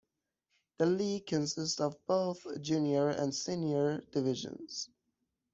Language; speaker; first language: English; non-native, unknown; Persian